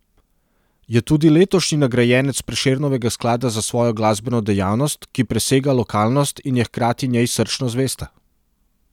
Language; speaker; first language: Slovenian; non-native, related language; Serbian